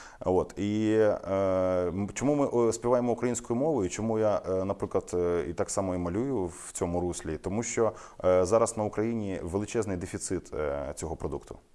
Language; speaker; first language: Ukrainian; non-native, local second language; Russian